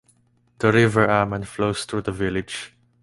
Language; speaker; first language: English; non-native, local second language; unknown